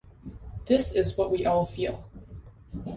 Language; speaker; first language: English; native; English